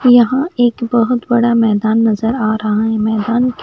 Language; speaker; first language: Hindi; non-native, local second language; Punjabi